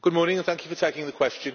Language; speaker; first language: English; native; English